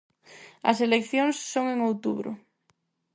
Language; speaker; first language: Galician; non-native, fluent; Spanish